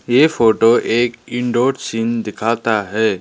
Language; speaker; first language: Hindi; non-native, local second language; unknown